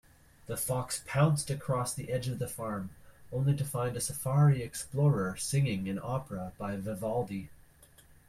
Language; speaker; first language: English; native; English